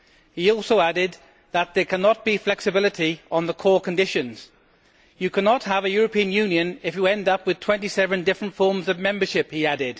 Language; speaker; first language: English; native; English